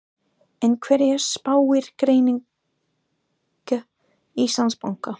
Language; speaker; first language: Icelandic; non-native, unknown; English